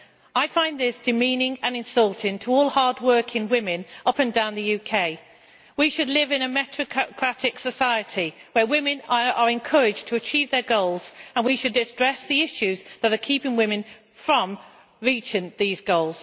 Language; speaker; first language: English; native; English